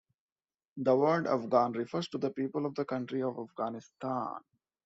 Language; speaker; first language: English; non-native, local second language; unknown